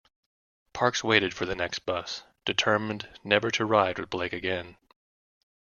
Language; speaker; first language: English; native; English